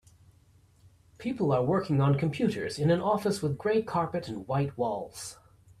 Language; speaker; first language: English; native; English